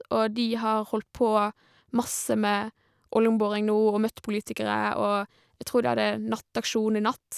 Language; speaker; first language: Norwegian; native; Norwegian